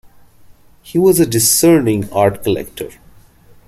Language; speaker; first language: English; non-native, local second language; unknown